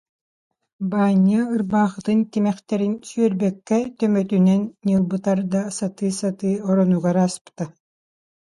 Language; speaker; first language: Yakut; non-native, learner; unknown